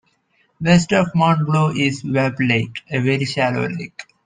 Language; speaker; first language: English; non-native, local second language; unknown